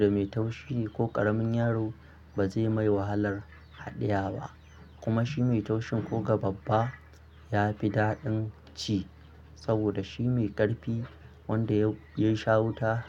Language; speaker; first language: Hausa; non-native, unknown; Akan